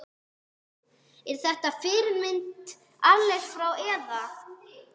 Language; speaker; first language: Icelandic; non-native, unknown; English